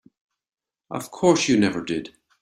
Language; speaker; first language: English; native; English